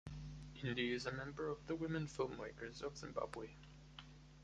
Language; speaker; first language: English; non-native, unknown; German